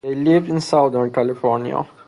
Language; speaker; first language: English; non-native, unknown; Persian